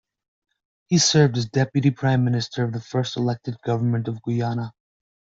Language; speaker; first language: English; native; English